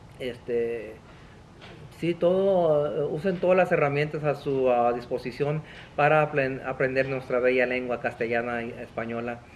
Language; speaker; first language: Spanish; early bilingual, heritage; Spanish